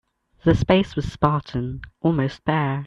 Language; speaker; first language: English; native; English